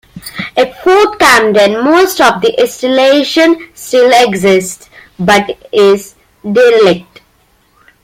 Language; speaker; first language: English; non-native, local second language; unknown